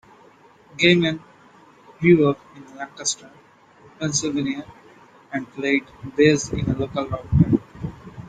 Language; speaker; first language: English; non-native, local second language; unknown